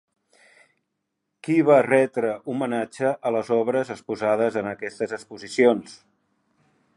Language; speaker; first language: Catalan; native; Catalan